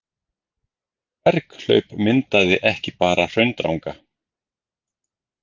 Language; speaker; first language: Icelandic; native; Icelandic